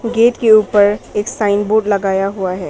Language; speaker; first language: Hindi; non-native, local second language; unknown